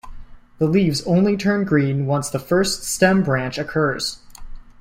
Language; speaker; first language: English; native; English